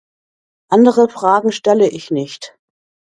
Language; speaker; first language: German; native; German